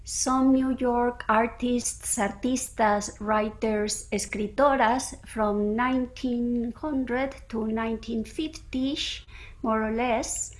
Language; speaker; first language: English; early bilingual, other home language; Spanish